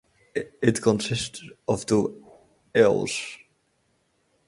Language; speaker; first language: English; native; English